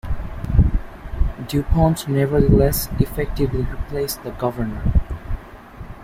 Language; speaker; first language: English; native; English